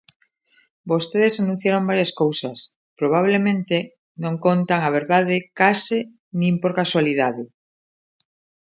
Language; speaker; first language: Galician; native; Galician